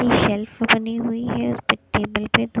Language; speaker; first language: Hindi; non-native, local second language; Punjabi